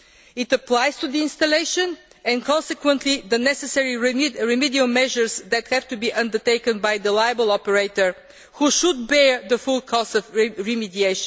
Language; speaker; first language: English; non-native, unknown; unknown